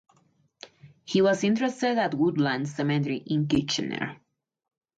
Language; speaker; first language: English; non-native, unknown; Spanish